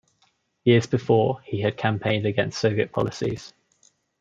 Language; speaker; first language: English; native; English